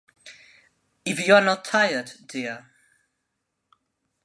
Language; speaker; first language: English; non-native, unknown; Spanish